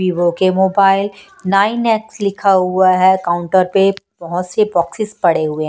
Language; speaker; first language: Hindi; non-native, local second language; Punjabi